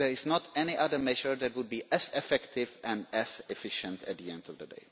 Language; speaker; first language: English; non-native, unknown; Czech